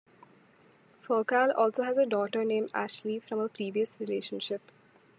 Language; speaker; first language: English; non-native, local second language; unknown